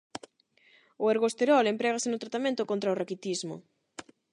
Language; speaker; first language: Galician; non-native, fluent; Spanish